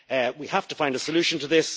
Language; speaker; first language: English; native; English